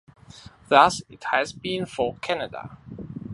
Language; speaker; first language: English; non-native, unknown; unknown